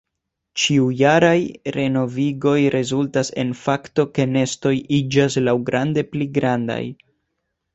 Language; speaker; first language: Esperanto; non-native, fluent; Spanish